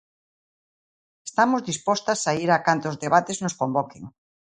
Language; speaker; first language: Galician; native; Galician